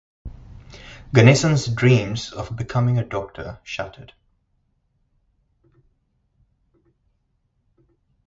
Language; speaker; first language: English; non-native, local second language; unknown